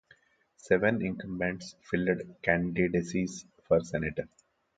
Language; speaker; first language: English; non-native, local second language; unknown